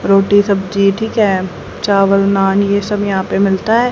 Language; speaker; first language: Hindi; native; Hindi